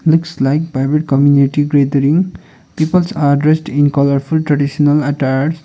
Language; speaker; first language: English; non-native, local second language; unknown